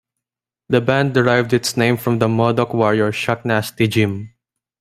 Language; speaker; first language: English; non-native, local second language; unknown